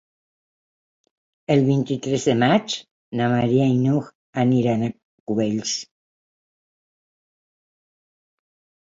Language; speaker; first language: Catalan; non-native, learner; Spanish